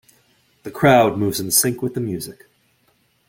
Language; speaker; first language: English; native; English